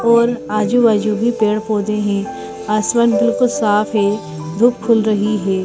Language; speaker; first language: Hindi; native; Hindi